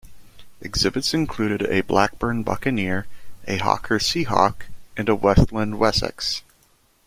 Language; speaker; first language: English; native; English